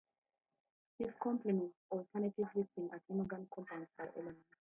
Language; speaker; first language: English; native; English